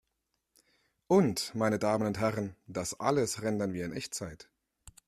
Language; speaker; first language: German; native; German